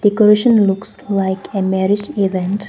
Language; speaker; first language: English; non-native, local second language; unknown